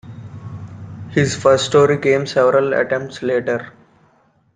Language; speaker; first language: English; non-native, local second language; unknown